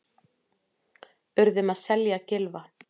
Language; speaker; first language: Icelandic; native; Icelandic